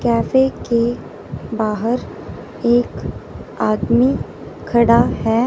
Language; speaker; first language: Hindi; non-native, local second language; Punjabi